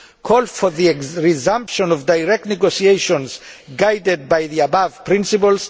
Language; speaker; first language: English; non-native, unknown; Greek